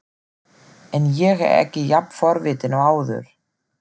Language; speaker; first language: Icelandic; non-native, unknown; German